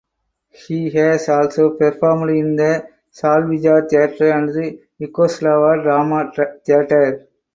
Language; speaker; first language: English; non-native, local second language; Tamil